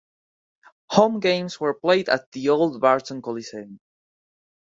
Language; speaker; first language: English; non-native, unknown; Spanish